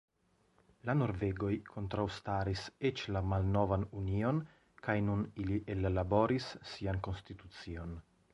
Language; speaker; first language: Esperanto; non-native, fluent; Italian